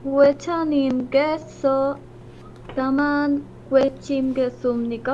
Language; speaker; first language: Korean; non-native, learner; Spanish